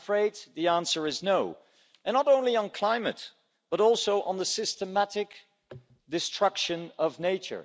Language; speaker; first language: English; non-native, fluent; Dutch